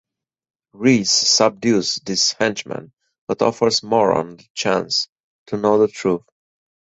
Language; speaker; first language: English; native; English